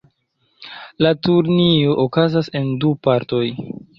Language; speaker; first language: Esperanto; non-native, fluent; Chinese